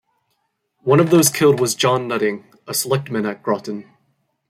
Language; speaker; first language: English; native; English